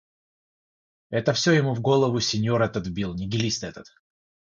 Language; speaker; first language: Russian; non-native, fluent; Georgian